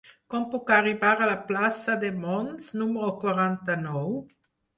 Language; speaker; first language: Catalan; non-native, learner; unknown